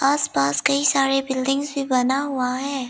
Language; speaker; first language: Hindi; early bilingual, other home language; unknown